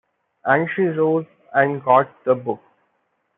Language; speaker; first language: English; non-native, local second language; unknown